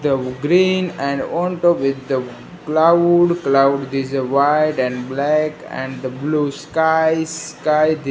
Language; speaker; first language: English; non-native, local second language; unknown